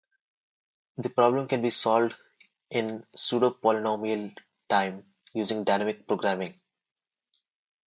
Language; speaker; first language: English; non-native, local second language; Telugu